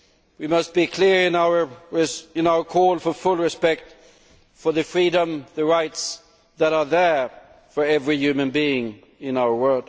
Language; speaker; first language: English; non-native, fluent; Swedish